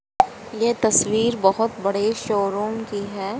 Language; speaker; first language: Hindi; native; Hindi